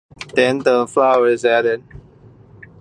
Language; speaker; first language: English; non-native, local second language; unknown